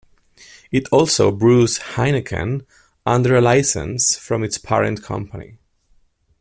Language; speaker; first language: English; non-native, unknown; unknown